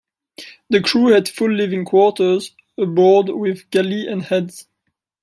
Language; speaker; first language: English; non-native, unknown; French